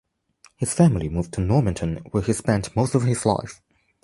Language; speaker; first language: English; non-native, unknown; Chinese